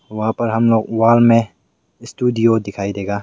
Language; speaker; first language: Hindi; non-native, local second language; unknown